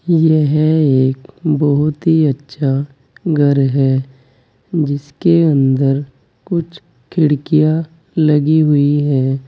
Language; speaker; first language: Hindi; native; Hindi